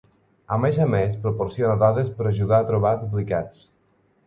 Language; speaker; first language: Catalan; non-native, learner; Spanish